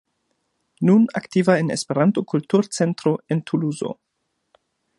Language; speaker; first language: Esperanto; non-native, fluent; German